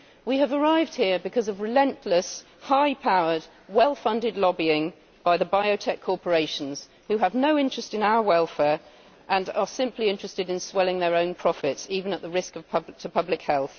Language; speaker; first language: English; native; English